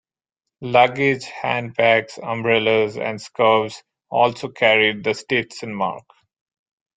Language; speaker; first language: English; non-native, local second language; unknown